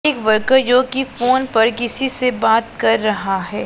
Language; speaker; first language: Hindi; non-native, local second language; Punjabi